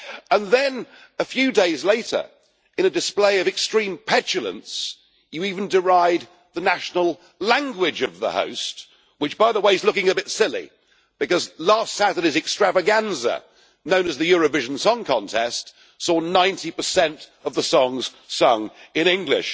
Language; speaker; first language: English; native; English